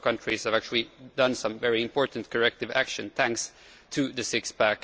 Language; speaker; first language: English; non-native, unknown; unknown